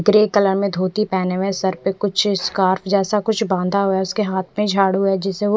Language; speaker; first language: Hindi; non-native, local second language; Punjabi